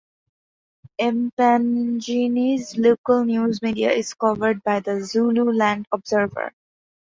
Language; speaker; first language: English; non-native, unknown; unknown